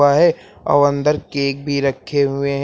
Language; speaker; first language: Hindi; native; Hindi